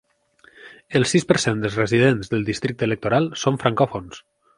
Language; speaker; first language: Catalan; native; Catalan